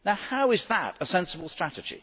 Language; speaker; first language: English; native; English